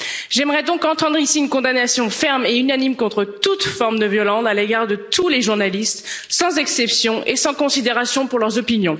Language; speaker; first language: French; native; French